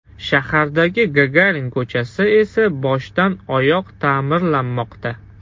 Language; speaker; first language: Uzbek; non-native, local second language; Russian